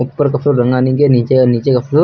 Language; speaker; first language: Hindi; native; Hindi